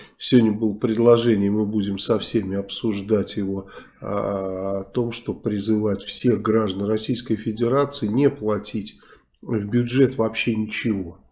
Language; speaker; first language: Russian; native; Russian